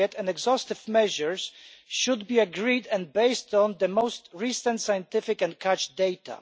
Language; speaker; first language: English; non-native, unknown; Polish